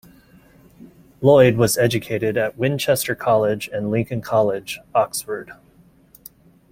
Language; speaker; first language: English; native; English